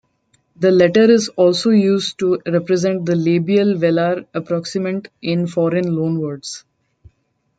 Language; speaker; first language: English; non-native, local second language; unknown